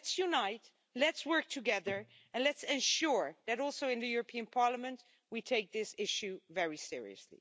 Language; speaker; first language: English; non-native, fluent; Dutch